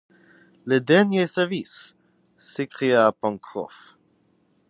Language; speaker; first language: French; non-native, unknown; English